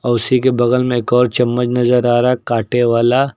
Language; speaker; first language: Hindi; native; Hindi